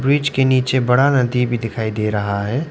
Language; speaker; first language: Hindi; non-native, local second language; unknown